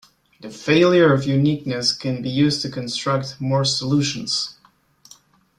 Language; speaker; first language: English; non-native, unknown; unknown